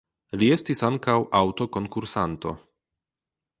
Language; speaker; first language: Esperanto; non-native, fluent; Polish